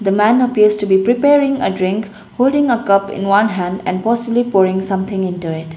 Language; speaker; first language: English; non-native, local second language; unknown